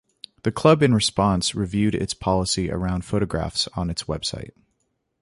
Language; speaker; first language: English; native; English